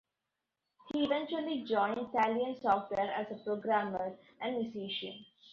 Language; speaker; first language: English; non-native, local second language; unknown